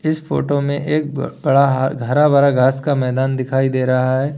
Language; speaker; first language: Hindi; native; Hindi